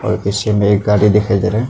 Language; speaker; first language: Hindi; non-native, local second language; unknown